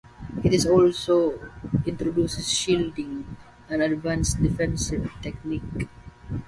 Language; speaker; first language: English; non-native, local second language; Waray